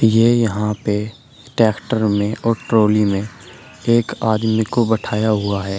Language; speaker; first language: Hindi; native; Hindi